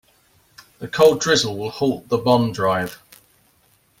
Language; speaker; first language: English; native; English